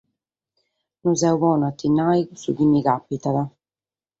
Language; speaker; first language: Sardinian; native; Sardinian